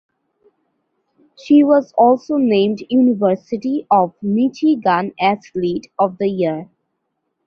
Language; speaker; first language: English; non-native, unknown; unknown